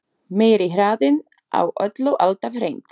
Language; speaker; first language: Icelandic; non-native, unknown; Slovak